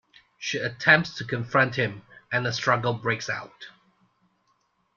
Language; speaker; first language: English; non-native, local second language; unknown